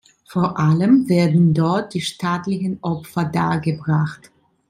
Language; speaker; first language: German; non-native, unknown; Italian